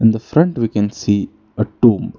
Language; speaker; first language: English; non-native, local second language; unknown